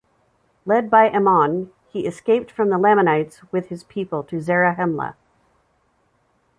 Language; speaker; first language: English; native; English